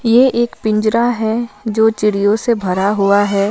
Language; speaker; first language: Hindi; non-native, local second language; Punjabi